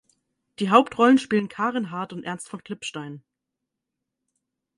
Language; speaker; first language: German; native; German